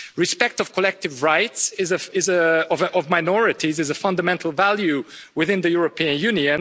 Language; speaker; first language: English; non-native, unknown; Hungarian